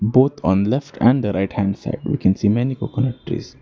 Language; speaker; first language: English; non-native, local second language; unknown